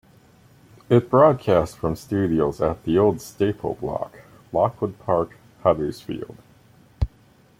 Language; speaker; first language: English; native; English